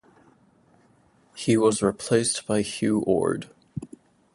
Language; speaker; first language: English; native; English